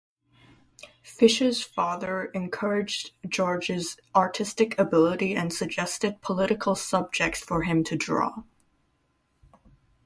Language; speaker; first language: English; native; English